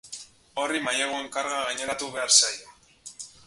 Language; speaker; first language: Basque; native; Basque